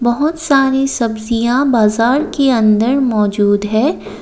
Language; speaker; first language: Hindi; non-native, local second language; Assamese